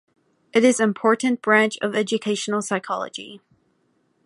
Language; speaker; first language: English; native; English